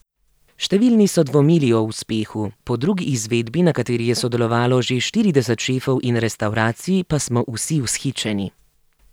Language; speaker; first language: Slovenian; native; Slovenian